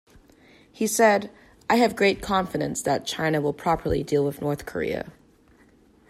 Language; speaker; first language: English; native; English